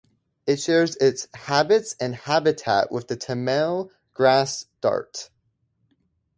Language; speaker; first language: English; native; English